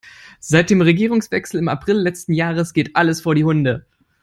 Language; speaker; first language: English; non-native, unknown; German